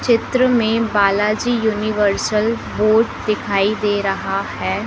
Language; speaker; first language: Hindi; native; Hindi